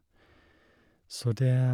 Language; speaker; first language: Norwegian; native; Norwegian